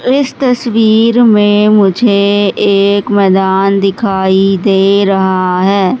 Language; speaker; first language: Hindi; native; Hindi